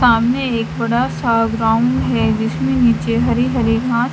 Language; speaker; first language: Hindi; native; Hindi